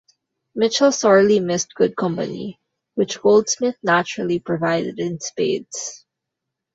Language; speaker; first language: English; non-native, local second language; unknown